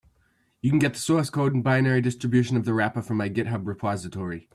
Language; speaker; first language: English; native; English